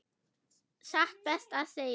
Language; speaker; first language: Icelandic; non-native, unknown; German